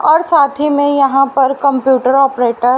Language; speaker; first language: Hindi; native; Hindi